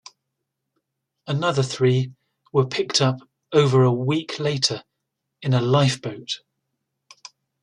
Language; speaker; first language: English; native; English